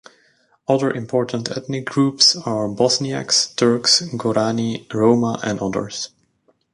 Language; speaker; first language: English; native; English